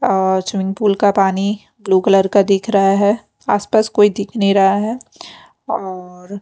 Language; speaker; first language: Hindi; non-native, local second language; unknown